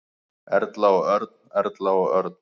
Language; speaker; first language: Icelandic; native; Icelandic